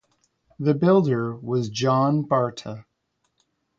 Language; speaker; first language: English; native; English